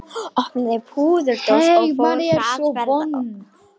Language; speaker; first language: Icelandic; non-native, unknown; Romanian